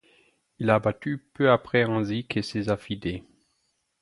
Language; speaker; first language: French; non-native, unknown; German